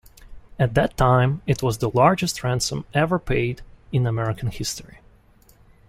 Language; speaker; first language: English; non-native, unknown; Russian